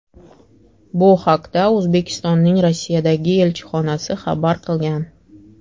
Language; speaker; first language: Uzbek; non-native, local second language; Russian